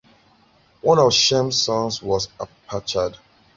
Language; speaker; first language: English; native; English